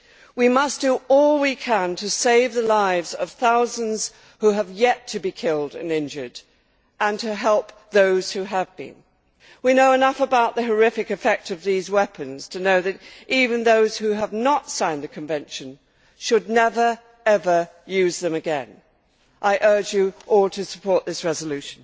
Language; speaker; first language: English; native; English